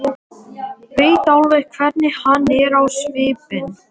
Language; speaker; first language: Icelandic; non-native, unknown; Latvian